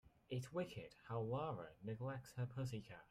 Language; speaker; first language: English; native; English